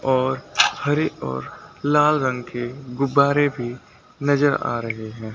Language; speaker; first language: Hindi; native; Hindi